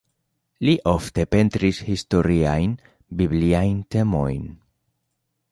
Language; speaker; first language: Esperanto; non-native, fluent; Spanish